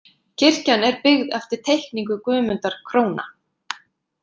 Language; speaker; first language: Icelandic; native; Icelandic